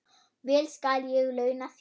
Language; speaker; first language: Icelandic; non-native, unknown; German